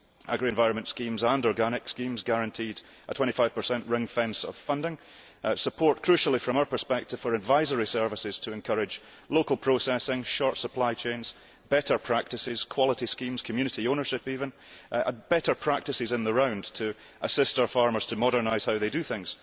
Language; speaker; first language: English; early bilingual, heritage; English